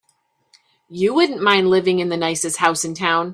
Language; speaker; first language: English; native; English